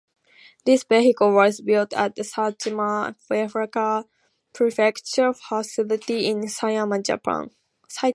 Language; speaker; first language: English; native; English